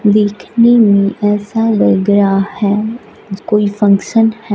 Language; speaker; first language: Hindi; non-native, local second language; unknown